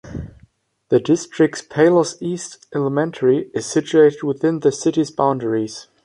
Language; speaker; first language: English; non-native, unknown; German